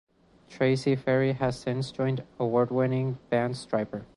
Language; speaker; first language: English; non-native, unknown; Spanish